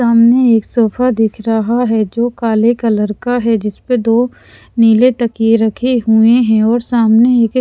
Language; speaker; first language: Hindi; non-native, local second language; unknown